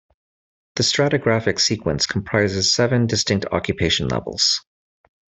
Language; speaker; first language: English; native; English